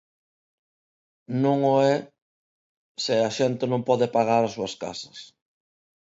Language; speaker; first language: Galician; non-native, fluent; Spanish